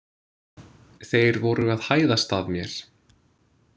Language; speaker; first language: Icelandic; non-native, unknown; English